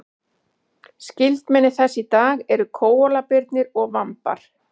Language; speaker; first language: Icelandic; native; Icelandic